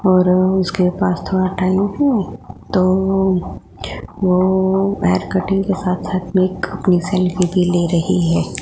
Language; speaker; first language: Hindi; non-native, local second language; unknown